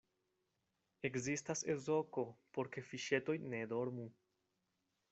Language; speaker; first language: Esperanto; non-native, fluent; Spanish